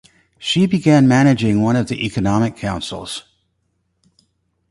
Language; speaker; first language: English; native; English